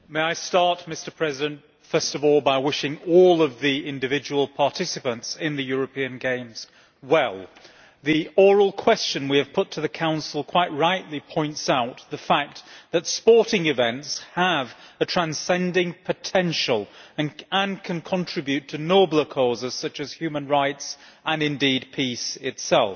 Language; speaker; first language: English; native; English